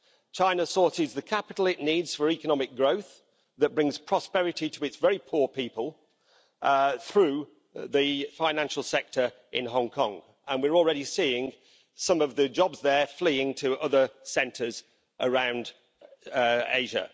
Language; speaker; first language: English; native; English